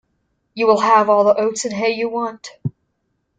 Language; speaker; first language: English; native; English